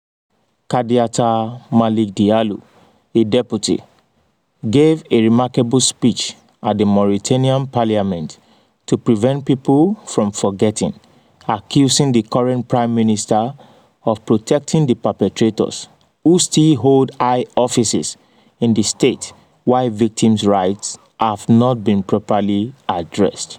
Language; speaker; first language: English; non-native, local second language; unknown